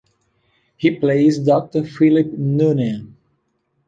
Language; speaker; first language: English; non-native, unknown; Portuguese